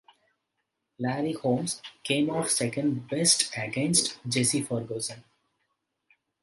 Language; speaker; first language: English; non-native, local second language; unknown